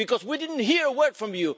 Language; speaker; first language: English; non-native, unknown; Spanish